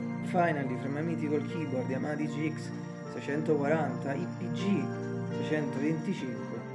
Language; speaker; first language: English; non-native, learner; Italian